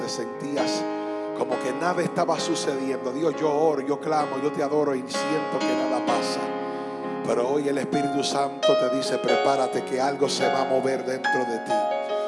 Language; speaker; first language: Spanish; early bilingual, heritage; Spanish